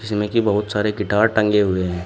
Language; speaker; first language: Hindi; native; Hindi